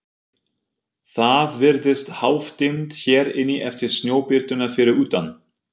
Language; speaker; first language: Icelandic; non-native, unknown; German